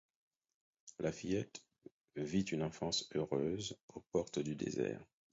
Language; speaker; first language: French; non-native, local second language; Haitian Creole